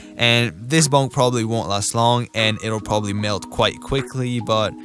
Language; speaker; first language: English; native; English